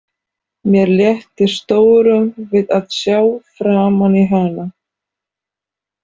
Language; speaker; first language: Icelandic; non-native, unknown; Polish